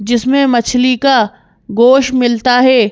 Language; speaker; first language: Hindi; native; Hindi